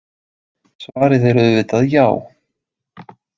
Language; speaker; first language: Icelandic; native; Icelandic